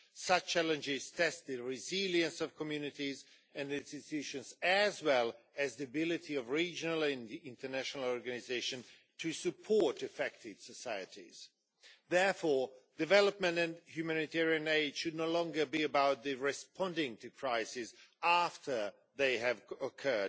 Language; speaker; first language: English; non-native, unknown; Swedish